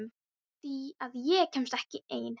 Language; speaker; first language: Icelandic; non-native, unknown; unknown